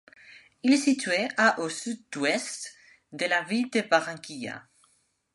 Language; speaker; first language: French; non-native, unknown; Spanish